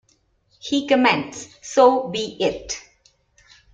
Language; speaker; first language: English; non-native, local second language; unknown